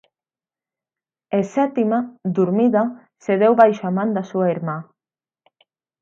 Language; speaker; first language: Galician; native; Galician